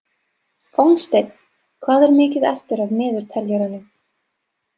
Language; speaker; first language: Icelandic; non-native, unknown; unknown